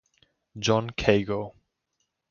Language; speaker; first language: English; non-native, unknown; German